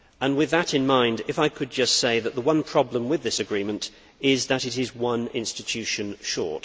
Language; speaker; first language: English; native; English